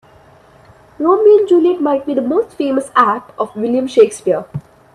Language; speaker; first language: English; non-native, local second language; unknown